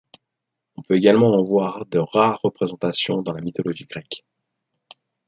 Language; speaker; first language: French; native; French